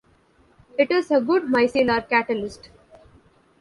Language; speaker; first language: English; non-native, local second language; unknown